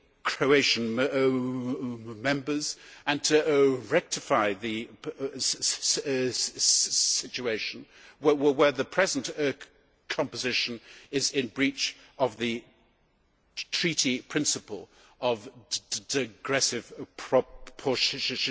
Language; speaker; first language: English; native; English